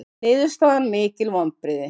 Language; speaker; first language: Icelandic; native; Icelandic